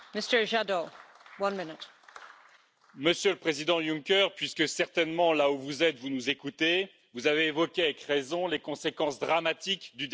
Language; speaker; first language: French; native; French